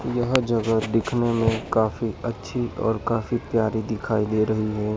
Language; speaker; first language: Hindi; native; Hindi